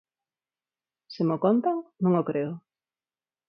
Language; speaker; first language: Galician; non-native, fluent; Spanish